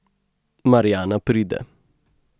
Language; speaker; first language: Slovenian; native; Slovenian